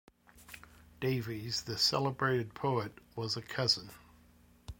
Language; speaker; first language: English; native; English